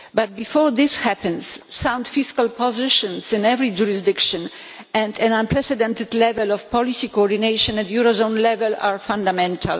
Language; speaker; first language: English; non-native, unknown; Polish